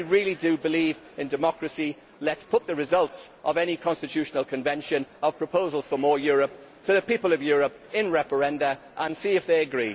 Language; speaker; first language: English; native; English